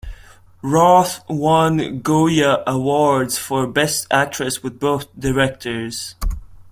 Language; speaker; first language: English; non-native, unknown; Latvian